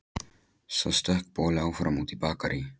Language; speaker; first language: Icelandic; non-native, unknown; Polish